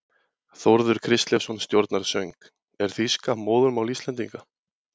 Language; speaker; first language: Icelandic; native; Icelandic